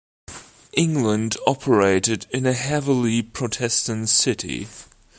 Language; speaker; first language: English; non-native, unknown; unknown